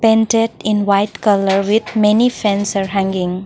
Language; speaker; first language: English; non-native, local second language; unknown